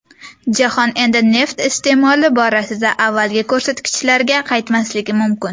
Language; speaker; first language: Uzbek; native; Uzbek